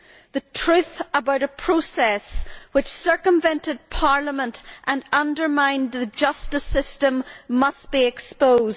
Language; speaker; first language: English; native; English